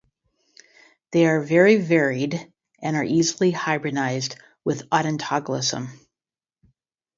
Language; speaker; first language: English; native; English